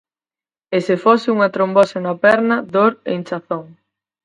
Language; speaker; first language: Galician; native; Galician